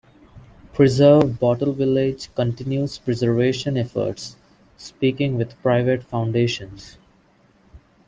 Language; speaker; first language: English; non-native, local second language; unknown